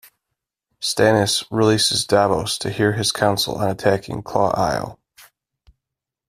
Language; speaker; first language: English; native; English